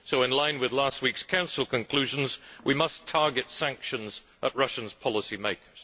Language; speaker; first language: English; native; English